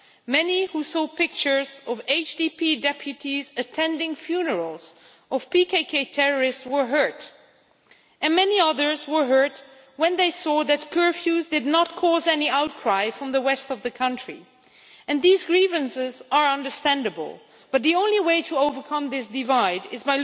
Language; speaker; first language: English; non-native, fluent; Dutch